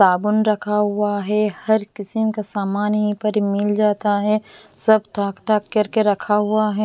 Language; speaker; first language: Hindi; non-native, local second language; Bhojpuri